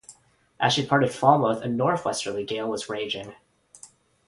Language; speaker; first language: English; non-native, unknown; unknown